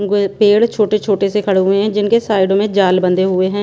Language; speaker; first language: Hindi; non-native, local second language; Punjabi